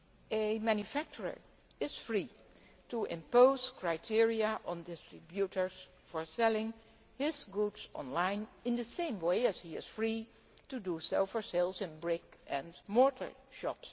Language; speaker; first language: English; non-native, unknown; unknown